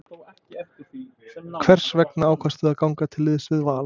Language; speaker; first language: Icelandic; non-native, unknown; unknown